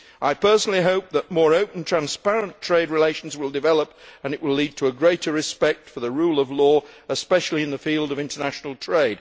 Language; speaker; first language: English; native; English